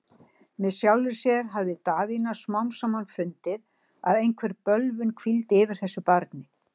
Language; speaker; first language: Icelandic; native; Icelandic